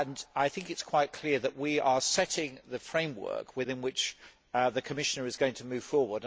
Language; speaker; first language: English; native; English